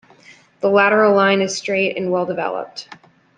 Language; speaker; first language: English; native; English